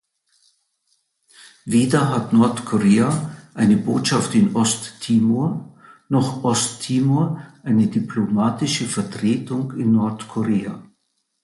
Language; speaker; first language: German; native; German